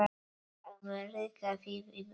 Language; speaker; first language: Icelandic; non-native, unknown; Polish